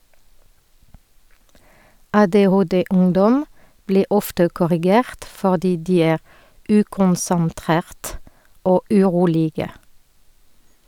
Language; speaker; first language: Norwegian; non-native, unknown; French